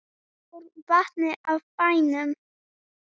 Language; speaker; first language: Icelandic; native; Icelandic